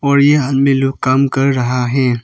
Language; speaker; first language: Hindi; non-native, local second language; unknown